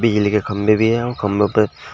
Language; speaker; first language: Hindi; native; Hindi